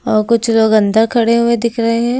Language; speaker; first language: Hindi; native; Hindi